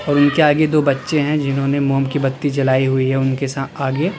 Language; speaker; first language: Hindi; native; Hindi